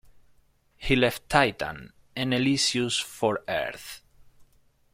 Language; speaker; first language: English; non-native, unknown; Spanish